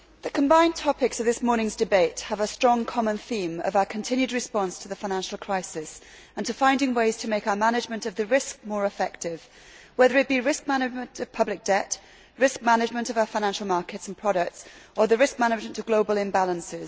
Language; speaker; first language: English; native; English